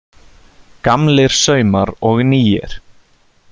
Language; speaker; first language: Icelandic; native; Icelandic